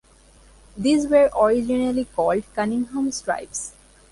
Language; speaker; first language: English; non-native, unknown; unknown